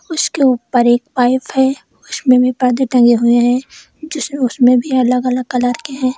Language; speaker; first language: Hindi; native; Hindi